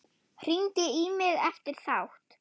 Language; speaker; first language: Icelandic; non-native, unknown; German